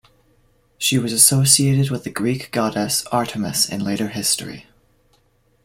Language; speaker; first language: English; native; English